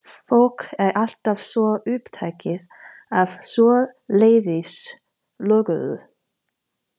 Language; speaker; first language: Icelandic; non-native, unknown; Chinese